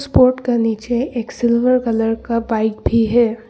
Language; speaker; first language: Hindi; non-native, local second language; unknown